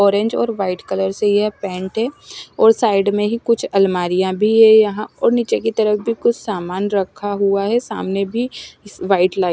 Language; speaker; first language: Hindi; non-native, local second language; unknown